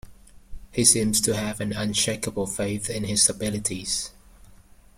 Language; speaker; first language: English; native; English